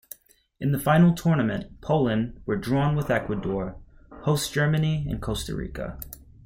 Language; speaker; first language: English; native; English